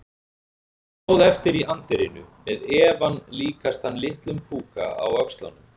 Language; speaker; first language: Icelandic; native; Icelandic